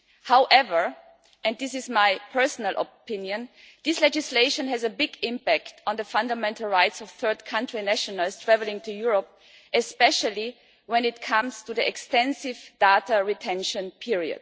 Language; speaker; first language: English; non-native, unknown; German